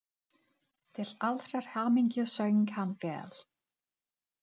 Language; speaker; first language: Icelandic; non-native, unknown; Czech